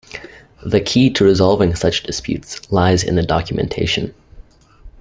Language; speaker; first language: English; native; English